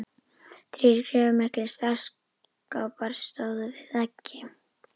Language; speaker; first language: Icelandic; native; Icelandic